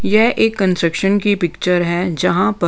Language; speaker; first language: Hindi; non-native, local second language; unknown